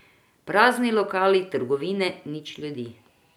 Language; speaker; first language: Slovenian; non-native, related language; Croatian